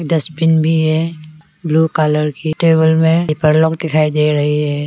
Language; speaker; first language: Hindi; non-native, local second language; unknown